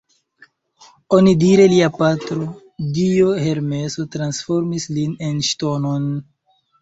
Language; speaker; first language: Esperanto; non-native, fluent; Chinese